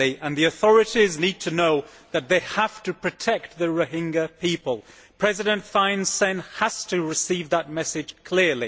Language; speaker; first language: English; native; English